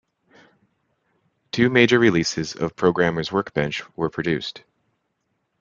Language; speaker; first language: English; native; English